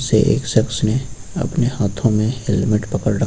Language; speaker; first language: Hindi; native; Hindi